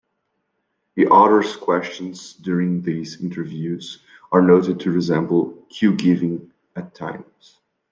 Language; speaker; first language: English; non-native, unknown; French